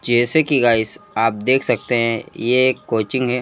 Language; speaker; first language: Hindi; native; Hindi